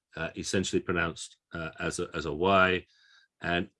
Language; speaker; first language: English; native; English